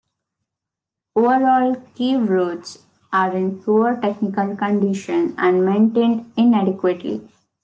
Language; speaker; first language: English; non-native, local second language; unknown